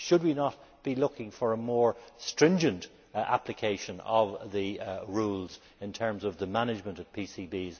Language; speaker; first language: English; native; English